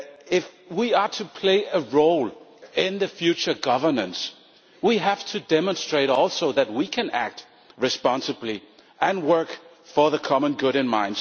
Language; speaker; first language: English; non-native, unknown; Danish